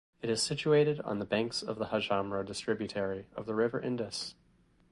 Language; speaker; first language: English; native; English